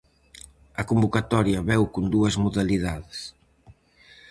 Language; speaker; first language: Galician; native; Galician